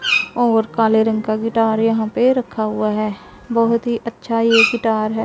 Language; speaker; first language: Hindi; non-native, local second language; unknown